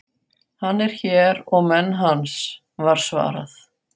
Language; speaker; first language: Icelandic; non-native, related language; Faroese